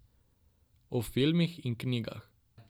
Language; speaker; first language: Slovenian; non-native, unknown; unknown